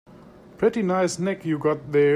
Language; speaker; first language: English; native; English